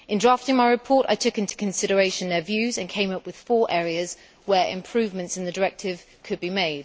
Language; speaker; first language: English; native; English